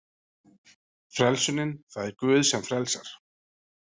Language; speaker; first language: Icelandic; native; Icelandic